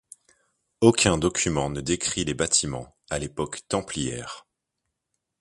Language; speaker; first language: French; native; French